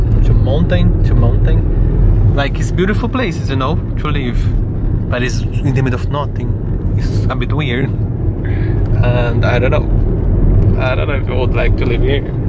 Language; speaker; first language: English; non-native, fluent; Portuguese